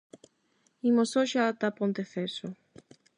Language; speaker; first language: Galician; non-native, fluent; Spanish